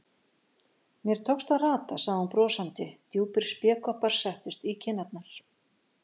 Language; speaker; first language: Icelandic; native; Icelandic